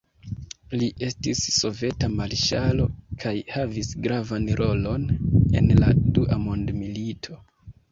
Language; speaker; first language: Esperanto; non-native, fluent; Kinyarwanda